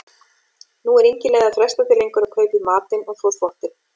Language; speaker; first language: Icelandic; native; Icelandic